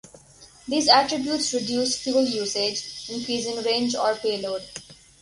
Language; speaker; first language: English; non-native, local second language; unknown